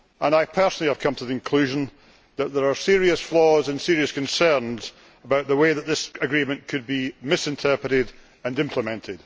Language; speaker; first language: English; native; English